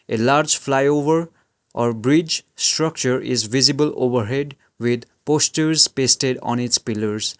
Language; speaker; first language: English; non-native, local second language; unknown